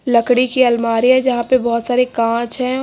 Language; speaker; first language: Hindi; native; Hindi